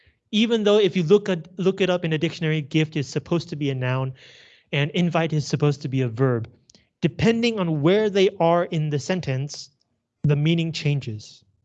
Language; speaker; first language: English; native; English